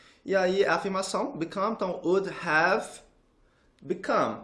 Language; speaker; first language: English; non-native, fluent; Portuguese